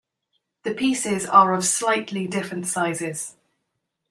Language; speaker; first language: English; native; English